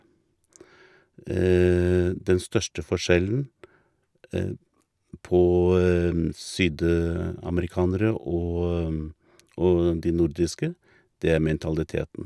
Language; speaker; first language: Norwegian; native; Norwegian